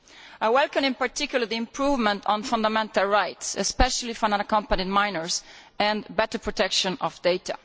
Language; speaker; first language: English; non-native, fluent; Italian